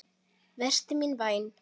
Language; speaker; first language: Icelandic; native; Icelandic